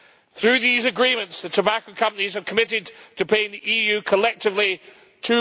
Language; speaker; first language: English; native; English